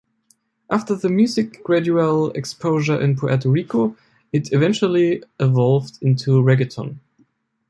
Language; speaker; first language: English; non-native, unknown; German